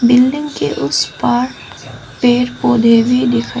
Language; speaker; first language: Hindi; non-native, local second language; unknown